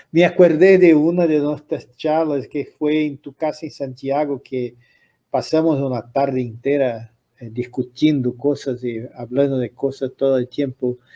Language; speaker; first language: Spanish; non-native, related language; Portuguese